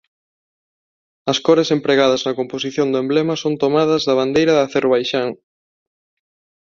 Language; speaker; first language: Galician; non-native, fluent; Spanish